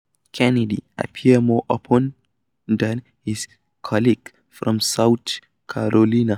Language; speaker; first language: English; non-native, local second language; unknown